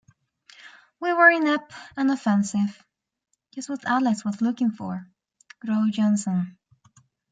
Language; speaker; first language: English; native; English